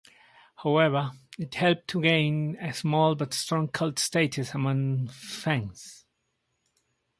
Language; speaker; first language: English; non-native, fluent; Spanish